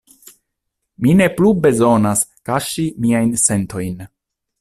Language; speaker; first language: Esperanto; non-native, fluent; Italian